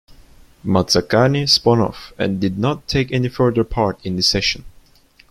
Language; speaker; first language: English; non-native, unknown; Turkish